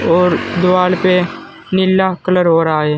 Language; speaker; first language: Hindi; native; Hindi